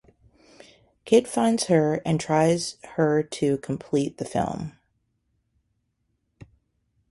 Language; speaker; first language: English; native; English